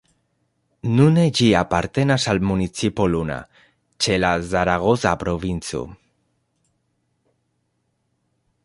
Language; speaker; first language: Esperanto; non-native, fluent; Spanish